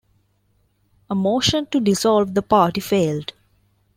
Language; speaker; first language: English; non-native, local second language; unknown